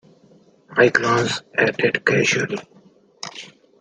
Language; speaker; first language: English; non-native, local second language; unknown